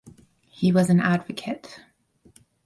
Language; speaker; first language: English; native; English